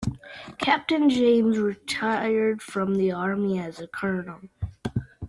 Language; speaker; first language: English; native; English